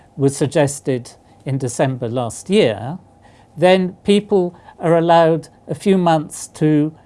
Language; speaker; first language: English; native; English